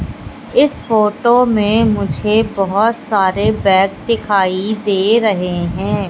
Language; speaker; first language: Hindi; native; Hindi